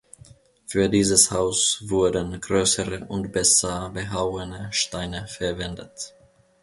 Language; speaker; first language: German; non-native, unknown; Finnish